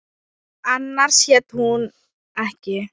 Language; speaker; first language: Icelandic; non-native, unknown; Thai